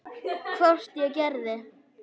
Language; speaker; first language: Icelandic; native; Icelandic